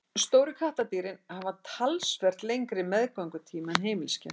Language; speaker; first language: Icelandic; native; Icelandic